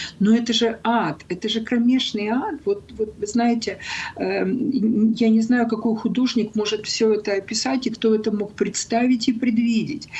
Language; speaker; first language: Russian; non-native, local second language; Ukrainian